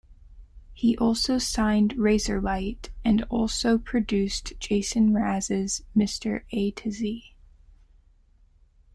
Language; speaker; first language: English; native; English